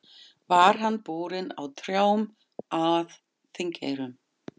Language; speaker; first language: Icelandic; non-native, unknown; German